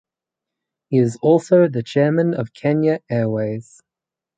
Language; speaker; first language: English; native; English